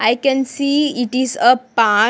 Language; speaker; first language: English; non-native, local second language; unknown